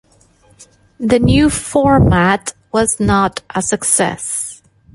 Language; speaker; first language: English; non-native, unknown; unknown